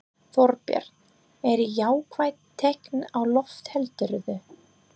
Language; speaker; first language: Icelandic; non-native, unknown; English